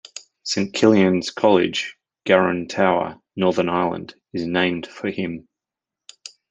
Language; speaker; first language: English; native; English